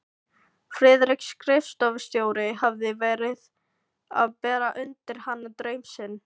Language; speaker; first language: Icelandic; non-native, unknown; Filipino